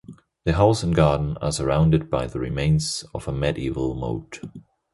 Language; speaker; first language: English; non-native, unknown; German